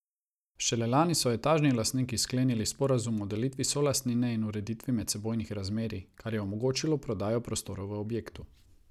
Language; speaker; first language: Slovenian; non-native, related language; Croatian